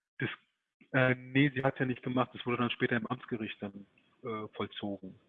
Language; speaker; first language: German; early bilingual, other home language; Turkish